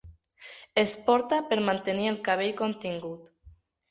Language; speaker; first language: Catalan; non-native, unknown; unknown